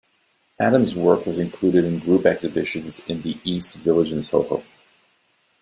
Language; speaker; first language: English; native; English